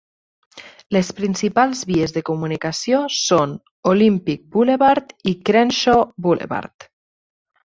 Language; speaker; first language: Catalan; native; Catalan